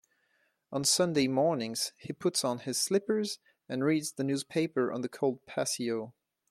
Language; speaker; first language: English; non-native, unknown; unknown